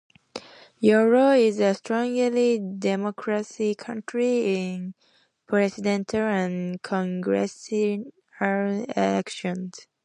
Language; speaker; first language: English; native; English